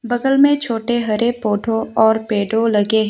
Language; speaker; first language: Hindi; non-native, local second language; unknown